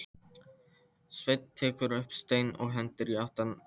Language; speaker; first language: Icelandic; non-native, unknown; Polish